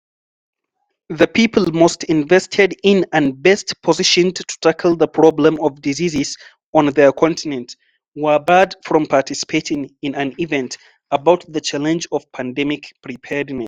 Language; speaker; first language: English; non-native, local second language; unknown